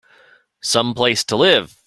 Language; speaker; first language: English; native; English